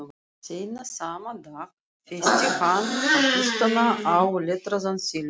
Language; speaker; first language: Icelandic; non-native, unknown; Russian